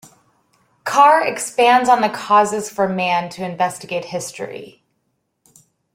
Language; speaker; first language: English; native; English